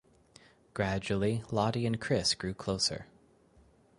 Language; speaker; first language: English; native; English